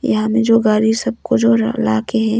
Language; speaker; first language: Hindi; non-native, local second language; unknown